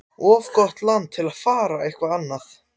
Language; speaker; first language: Icelandic; non-native, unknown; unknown